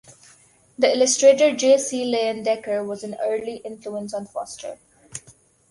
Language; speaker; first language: English; non-native, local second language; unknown